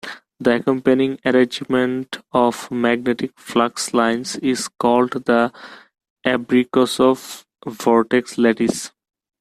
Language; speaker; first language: English; non-native, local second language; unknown